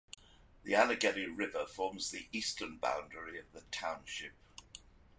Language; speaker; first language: English; native; English